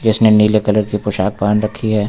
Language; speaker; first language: Hindi; native; Hindi